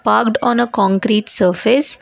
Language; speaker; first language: English; non-native, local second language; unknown